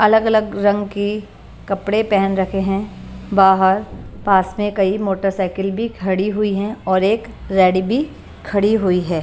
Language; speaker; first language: Hindi; non-native, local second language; Punjabi